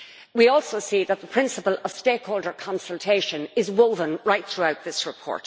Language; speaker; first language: English; native; English